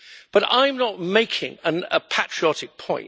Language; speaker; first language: English; native; English